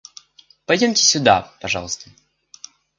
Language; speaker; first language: Russian; native; Russian